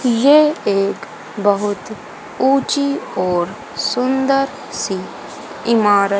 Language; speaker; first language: Hindi; native; Hindi